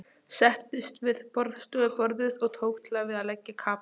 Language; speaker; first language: Icelandic; non-native, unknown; Polish